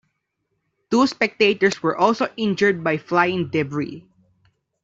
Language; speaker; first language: English; non-native, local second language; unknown